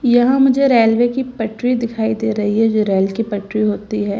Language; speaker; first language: Hindi; non-native, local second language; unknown